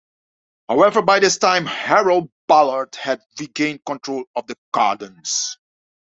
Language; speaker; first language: English; non-native, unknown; Dutch